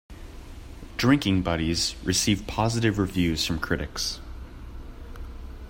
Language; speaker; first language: English; native; English